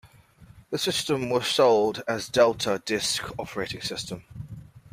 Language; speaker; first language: English; native; English